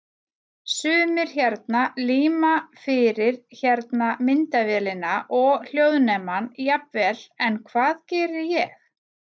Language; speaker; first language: Icelandic; native; Icelandic